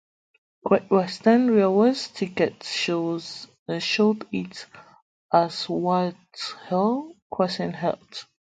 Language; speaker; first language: English; native; English